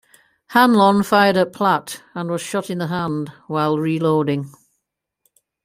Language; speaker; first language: English; native; English